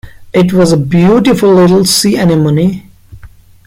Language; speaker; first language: English; non-native, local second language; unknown